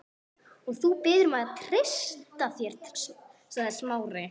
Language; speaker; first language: Icelandic; non-native, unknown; English